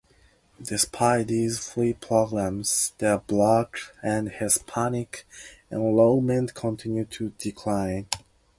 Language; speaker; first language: English; non-native, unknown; Japanese